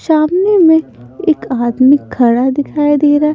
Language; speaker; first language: Hindi; non-native, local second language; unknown